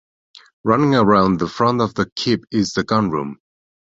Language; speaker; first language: English; non-native, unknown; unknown